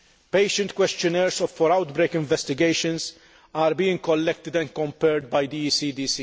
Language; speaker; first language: English; non-native, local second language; Maltese